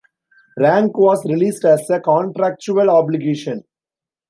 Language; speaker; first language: English; non-native, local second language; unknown